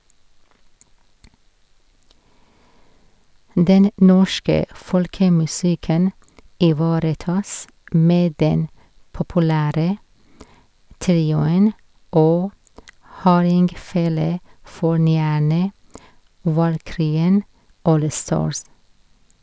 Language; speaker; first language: Norwegian; non-native, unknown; Persian